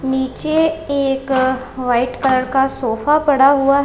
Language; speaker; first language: Hindi; non-native, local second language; Punjabi